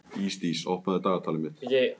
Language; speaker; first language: Icelandic; native; Icelandic